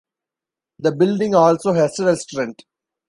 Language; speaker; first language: English; non-native, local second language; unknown